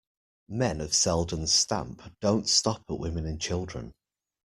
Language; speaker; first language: English; native; English